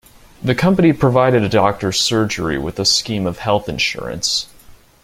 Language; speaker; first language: English; native; English